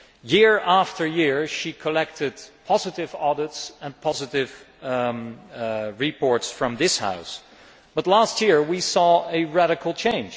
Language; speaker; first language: English; non-native, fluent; Dutch